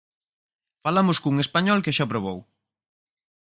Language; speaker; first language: Galician; native; Galician